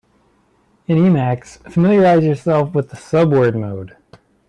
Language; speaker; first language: English; native; English